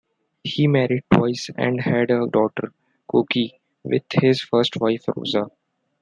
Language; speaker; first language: English; non-native, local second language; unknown